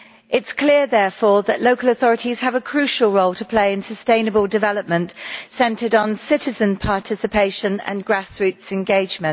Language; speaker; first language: English; native; English